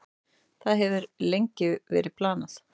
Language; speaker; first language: Icelandic; native; Icelandic